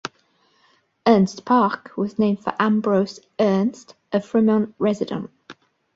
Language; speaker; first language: English; native; English